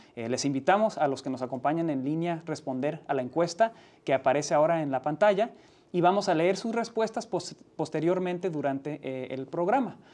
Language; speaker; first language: Spanish; early bilingual, heritage; Spanish